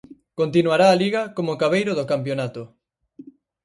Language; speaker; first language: Galician; native; Galician